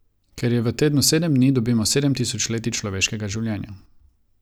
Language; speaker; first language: Slovenian; non-native, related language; Croatian